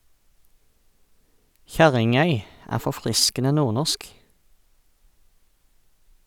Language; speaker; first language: Norwegian; native; Norwegian